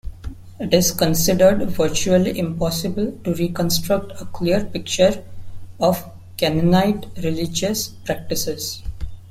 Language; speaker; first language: English; non-native, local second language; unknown